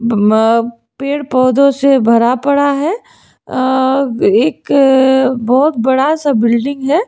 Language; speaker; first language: Hindi; non-native, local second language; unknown